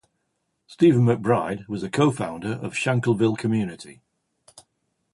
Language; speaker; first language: English; native; English